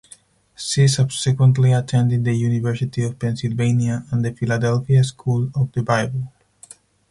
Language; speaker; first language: English; non-native, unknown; Spanish